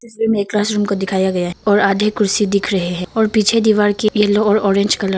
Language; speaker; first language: Hindi; non-native, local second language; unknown